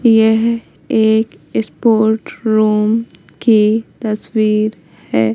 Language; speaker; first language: Hindi; native; Hindi